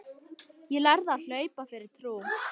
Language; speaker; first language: Icelandic; native; Icelandic